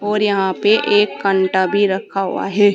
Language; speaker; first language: Hindi; native; Hindi